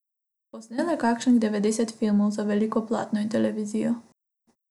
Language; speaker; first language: Slovenian; non-native, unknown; Macedonian